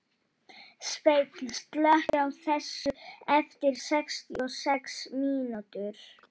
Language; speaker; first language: Icelandic; non-native, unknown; Polish